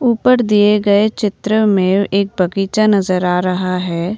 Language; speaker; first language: Hindi; non-native, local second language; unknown